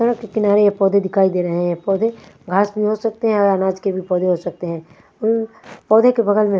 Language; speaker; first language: Hindi; non-native, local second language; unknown